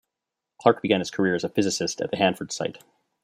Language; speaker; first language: English; native; English